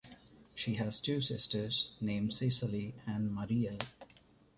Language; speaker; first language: English; non-native, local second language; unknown